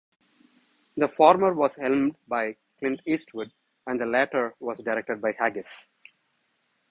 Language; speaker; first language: English; non-native, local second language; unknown